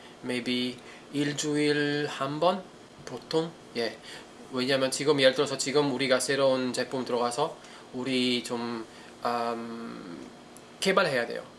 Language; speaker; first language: Korean; non-native, learner; Italian